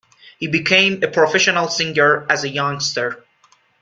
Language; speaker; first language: English; non-native, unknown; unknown